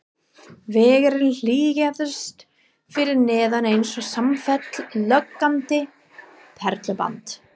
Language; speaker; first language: Icelandic; non-native, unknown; English